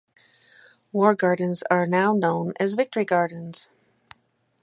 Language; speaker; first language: English; native; English